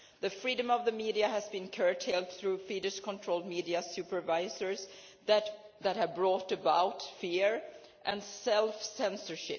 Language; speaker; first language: English; non-native, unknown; Swedish